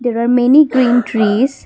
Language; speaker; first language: English; non-native, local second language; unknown